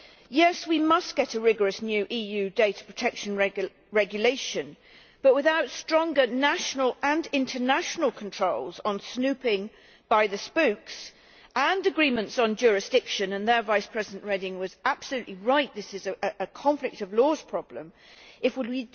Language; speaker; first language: English; native; English